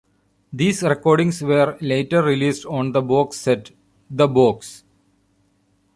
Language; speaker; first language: English; non-native, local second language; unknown